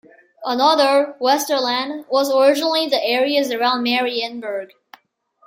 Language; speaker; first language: English; non-native, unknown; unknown